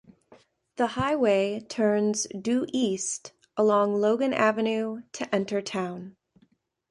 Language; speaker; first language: English; native; English